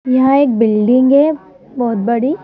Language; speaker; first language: Hindi; native; Hindi